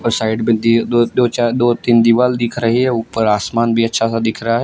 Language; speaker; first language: Hindi; non-native, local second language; Gujarati